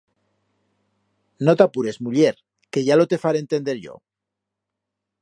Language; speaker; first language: Aragonese; native; Aragonese